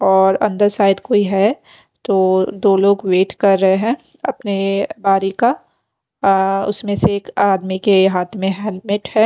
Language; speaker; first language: Hindi; non-native, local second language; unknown